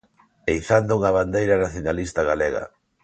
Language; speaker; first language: Galician; non-native, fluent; Spanish